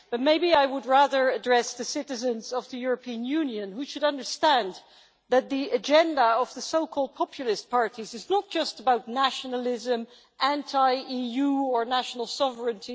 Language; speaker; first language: English; non-native, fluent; Dutch